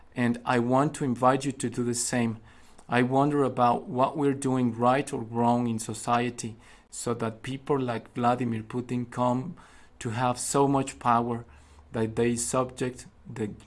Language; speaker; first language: English; non-native, fluent; Spanish